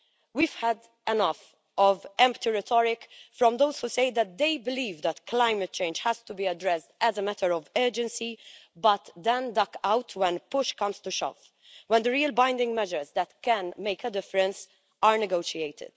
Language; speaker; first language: English; non-native, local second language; Maltese